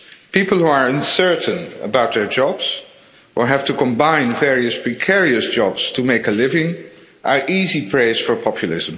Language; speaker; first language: English; non-native, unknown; Dutch